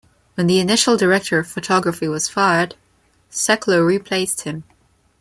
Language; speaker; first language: English; non-native, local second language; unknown